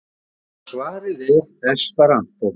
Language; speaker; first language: Icelandic; native; Icelandic